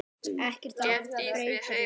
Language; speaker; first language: Icelandic; native; Icelandic